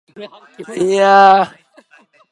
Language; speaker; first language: English; native; English